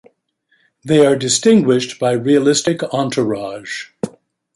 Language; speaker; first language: English; native; English